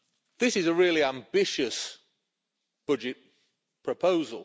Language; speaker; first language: English; native; English